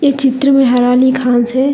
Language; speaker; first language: Hindi; non-native, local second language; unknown